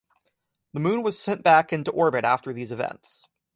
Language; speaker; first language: English; native; English